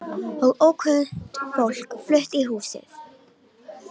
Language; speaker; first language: Icelandic; non-native, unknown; Romanian